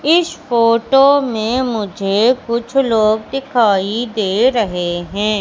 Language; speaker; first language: Hindi; native; Hindi